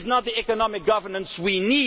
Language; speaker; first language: English; non-native, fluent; Dutch